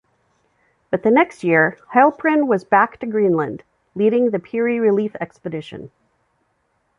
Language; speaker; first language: English; native; English